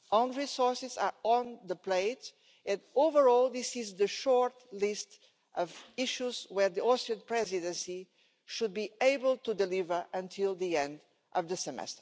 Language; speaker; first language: English; non-native, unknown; Portuguese